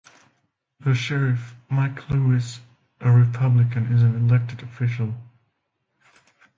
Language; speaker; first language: English; non-native, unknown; Finnish